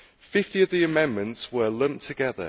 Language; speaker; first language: English; native; English